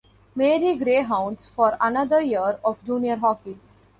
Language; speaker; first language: English; non-native, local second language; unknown